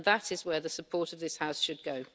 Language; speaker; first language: English; native; English